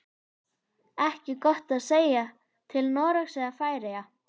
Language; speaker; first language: Icelandic; native; Icelandic